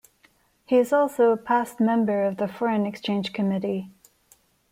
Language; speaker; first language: English; non-native, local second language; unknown